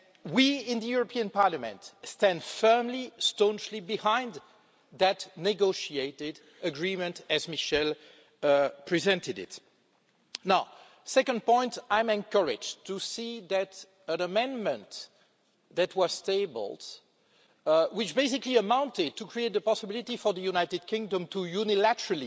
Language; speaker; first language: English; non-native, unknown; French